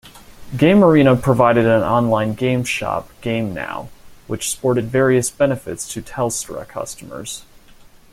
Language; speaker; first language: English; native; English